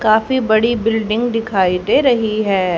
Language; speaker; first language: Hindi; native; Hindi